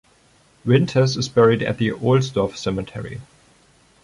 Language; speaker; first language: English; non-native, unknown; German